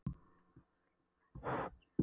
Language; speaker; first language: Icelandic; non-native, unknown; Polish